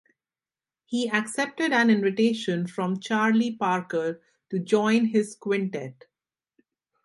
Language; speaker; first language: English; non-native, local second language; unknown